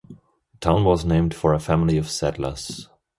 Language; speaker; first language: English; non-native, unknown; German